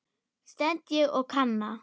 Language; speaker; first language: Icelandic; non-native, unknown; German